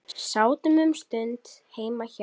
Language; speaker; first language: Icelandic; native; Icelandic